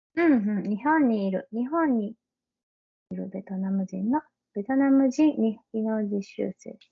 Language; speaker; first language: Japanese; native; Japanese